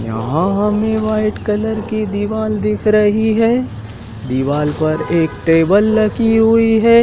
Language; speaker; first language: Hindi; native; Hindi